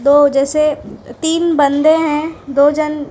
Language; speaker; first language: Hindi; non-native, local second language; Gujarati